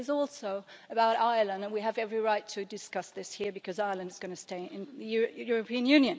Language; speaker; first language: English; early bilingual, heritage; German